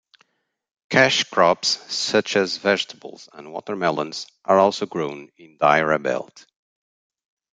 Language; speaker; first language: English; non-native, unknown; Portuguese